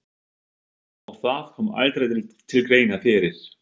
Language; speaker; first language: Icelandic; non-native, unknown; German